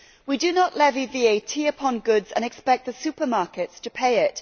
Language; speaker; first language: English; native; English